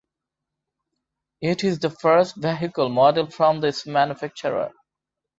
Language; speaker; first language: English; non-native, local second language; Bangla